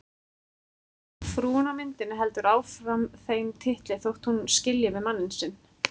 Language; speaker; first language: Icelandic; native; Icelandic